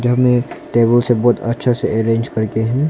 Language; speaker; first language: Hindi; non-native, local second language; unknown